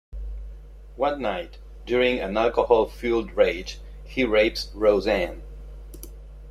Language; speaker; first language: English; non-native, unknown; Spanish